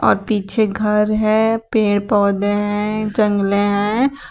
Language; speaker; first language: Hindi; native; Hindi